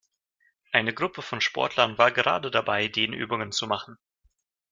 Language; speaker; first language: German; non-native, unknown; Russian